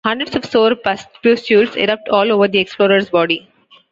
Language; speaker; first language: English; non-native, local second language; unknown